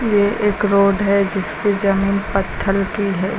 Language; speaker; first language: Hindi; native; Hindi